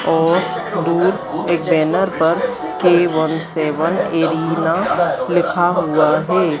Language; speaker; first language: Hindi; native; Hindi